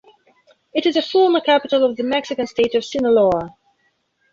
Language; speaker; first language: English; non-native, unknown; Belarusian